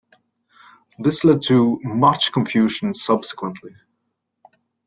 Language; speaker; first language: English; native; English